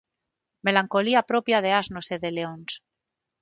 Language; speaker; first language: Galician; non-native, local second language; Spanish